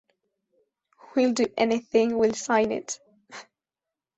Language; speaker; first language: German; non-native, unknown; Spanish